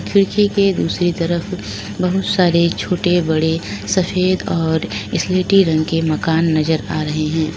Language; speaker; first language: Hindi; native; Hindi